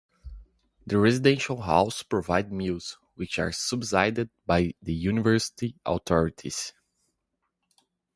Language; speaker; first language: English; non-native, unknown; Portuguese